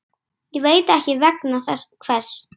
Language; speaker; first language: Icelandic; native; Icelandic